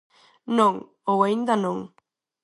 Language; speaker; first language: Galician; non-native, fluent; Spanish